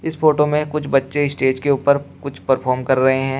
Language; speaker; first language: Hindi; native; Hindi